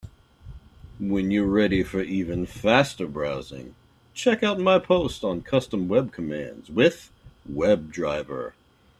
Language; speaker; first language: English; native; English